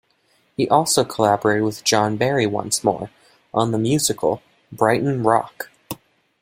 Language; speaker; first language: English; native; English